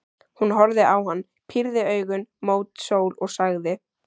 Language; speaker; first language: Icelandic; native; Icelandic